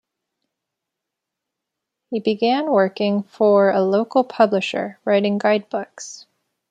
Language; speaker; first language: English; native; English